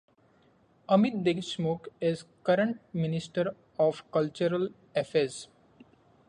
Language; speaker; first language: English; non-native, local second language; Marathi